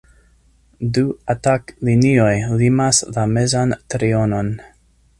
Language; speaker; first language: Esperanto; non-native, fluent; English